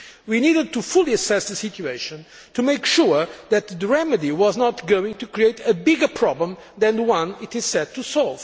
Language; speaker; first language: English; non-native, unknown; Portuguese